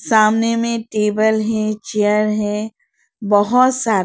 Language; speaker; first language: Hindi; non-native, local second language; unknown